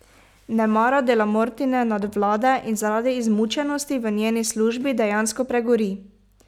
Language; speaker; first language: Slovenian; native; Slovenian